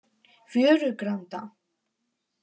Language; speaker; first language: Icelandic; non-native, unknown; Polish